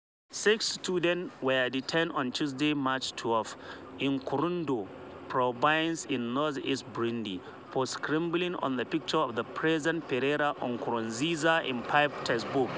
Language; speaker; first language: English; non-native, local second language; Hausa